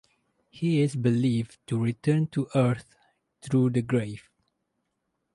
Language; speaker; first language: English; non-native, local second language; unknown